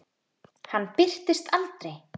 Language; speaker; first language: Icelandic; native; Icelandic